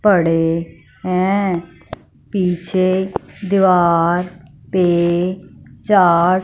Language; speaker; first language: Hindi; non-native, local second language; Punjabi